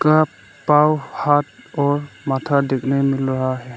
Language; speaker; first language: Hindi; early bilingual, other home language; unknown